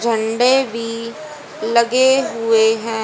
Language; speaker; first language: Hindi; native; Hindi